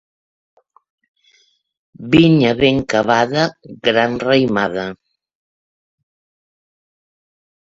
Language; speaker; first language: Catalan; native; Catalan